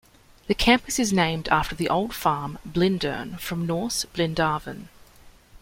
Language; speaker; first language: English; native; English